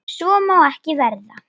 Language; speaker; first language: Icelandic; native; Icelandic